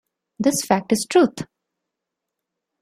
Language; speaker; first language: English; non-native, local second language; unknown